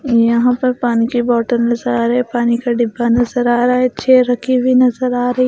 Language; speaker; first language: Hindi; non-native, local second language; Punjabi